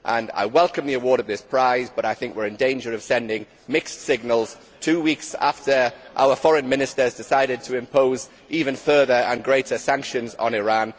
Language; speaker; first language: English; native; English